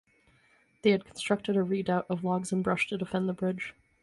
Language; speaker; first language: English; native; English